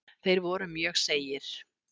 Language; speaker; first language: Icelandic; native; Icelandic